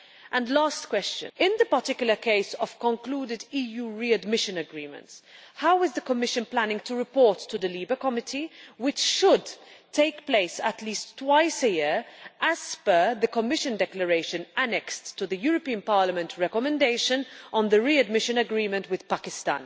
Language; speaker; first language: English; non-native, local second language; Maltese